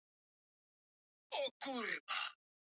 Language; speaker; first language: Icelandic; non-native, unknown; Polish